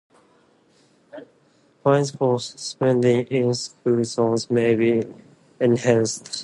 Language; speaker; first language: English; non-native, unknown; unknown